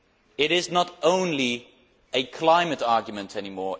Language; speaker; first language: English; non-native, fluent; Dutch